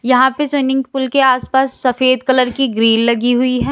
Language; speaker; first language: Hindi; native; Hindi